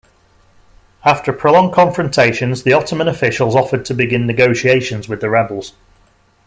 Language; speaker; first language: English; native; English